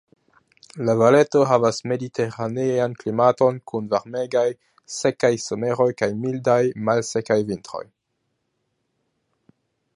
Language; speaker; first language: Esperanto; non-native, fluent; French